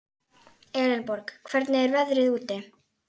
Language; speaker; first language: Icelandic; native; Icelandic